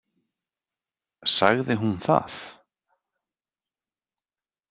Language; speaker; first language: Icelandic; native; Icelandic